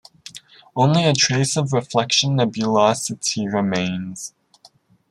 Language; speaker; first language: English; native; English